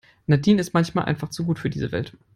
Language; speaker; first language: English; non-native, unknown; German